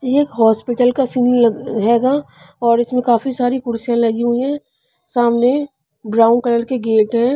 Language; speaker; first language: Hindi; non-native, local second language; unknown